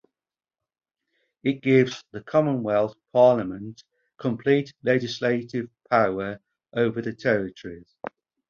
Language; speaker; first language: English; native; English